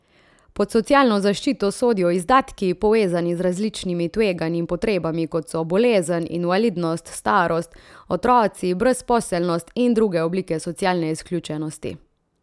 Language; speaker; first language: Slovenian; native; Slovenian